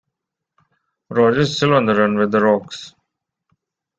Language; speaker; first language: English; non-native, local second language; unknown